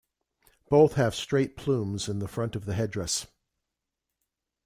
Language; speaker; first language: English; native; English